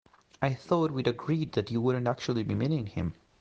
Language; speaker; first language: English; non-native, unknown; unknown